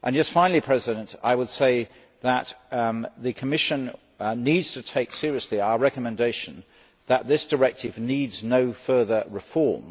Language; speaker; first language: English; native; English